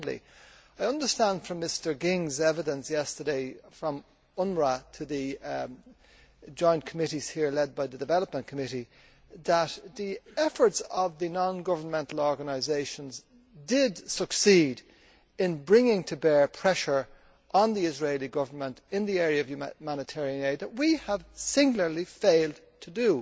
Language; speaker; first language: English; native; English